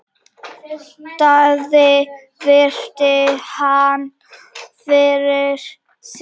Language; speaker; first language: Icelandic; non-native, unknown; Czech